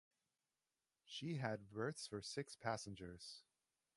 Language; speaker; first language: English; native; English